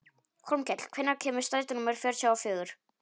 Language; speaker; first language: Icelandic; non-native, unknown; Polish